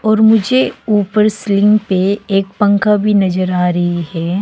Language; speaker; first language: Hindi; non-native, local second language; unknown